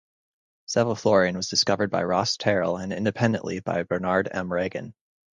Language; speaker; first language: English; native; English